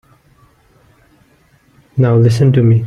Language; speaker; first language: English; non-native, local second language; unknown